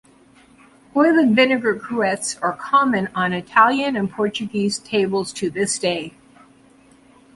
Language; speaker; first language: English; native; English